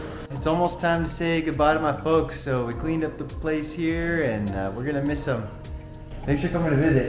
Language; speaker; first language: English; native; English